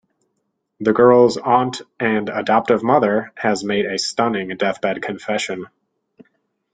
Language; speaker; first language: English; native; English